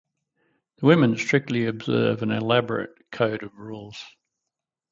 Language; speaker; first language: English; native; English